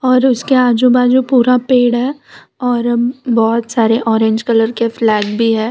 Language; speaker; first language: Hindi; non-native, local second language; Gujarati